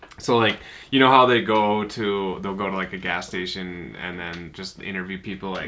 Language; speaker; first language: English; native; English